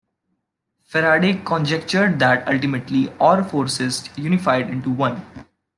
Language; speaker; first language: English; non-native, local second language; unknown